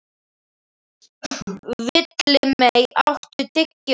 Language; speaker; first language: Icelandic; non-native, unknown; Slovak